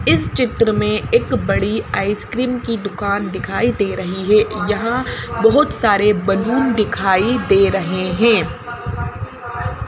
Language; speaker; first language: Hindi; native; Hindi